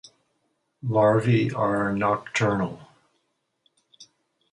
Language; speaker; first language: English; native; English